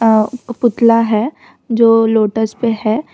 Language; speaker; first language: Hindi; non-native, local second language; Gujarati